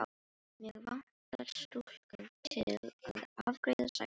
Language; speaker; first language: Icelandic; non-native, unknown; Filipino